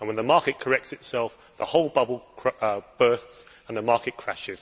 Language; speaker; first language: English; native; English